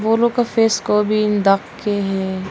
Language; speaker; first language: Hindi; non-native, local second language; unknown